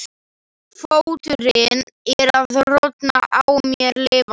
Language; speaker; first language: Icelandic; non-native, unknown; Slovak